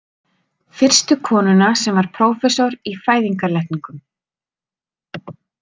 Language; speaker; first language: Icelandic; native; Icelandic